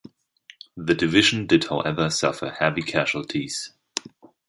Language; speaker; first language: English; non-native, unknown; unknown